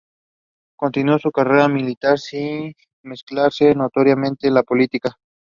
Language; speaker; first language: English; non-native, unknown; Spanish